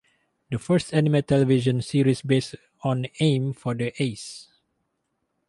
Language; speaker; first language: English; non-native, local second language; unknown